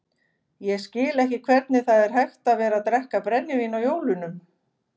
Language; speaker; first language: Icelandic; native; Icelandic